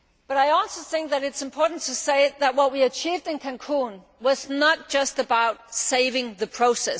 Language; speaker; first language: English; non-native, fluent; Danish